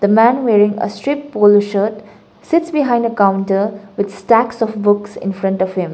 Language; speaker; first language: English; non-native, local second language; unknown